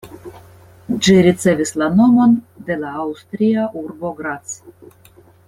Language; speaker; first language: Esperanto; non-native, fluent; Russian